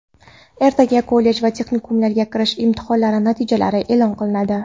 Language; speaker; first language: Uzbek; non-native, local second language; Kara-Kalpak